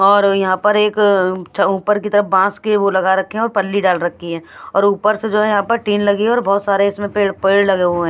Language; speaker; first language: Hindi; non-native, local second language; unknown